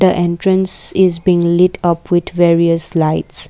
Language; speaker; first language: English; non-native, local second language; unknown